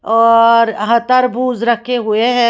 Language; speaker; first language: Hindi; native; Hindi